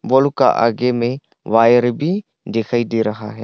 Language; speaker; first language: Hindi; non-native, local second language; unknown